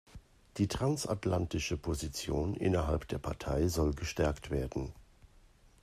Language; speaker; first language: German; native; German